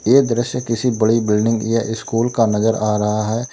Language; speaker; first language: Hindi; native; Hindi